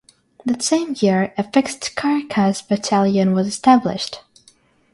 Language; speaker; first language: English; non-native, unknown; Russian